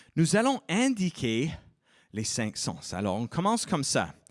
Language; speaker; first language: French; non-native, fluent; English